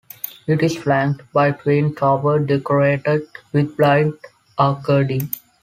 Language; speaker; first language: English; non-native, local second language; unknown